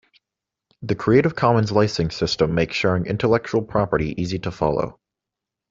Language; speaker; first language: English; native; English